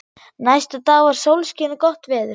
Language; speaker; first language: Icelandic; non-native, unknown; German